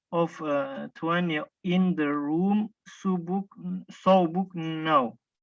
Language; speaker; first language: English; non-native, learner; Turkish